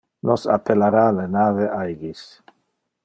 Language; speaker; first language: Interlingua; non-native, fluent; Dutch